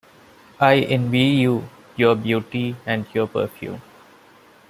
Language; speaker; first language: English; non-native, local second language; Malayalam